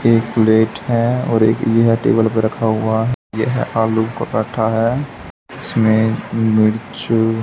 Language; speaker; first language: Hindi; native; Hindi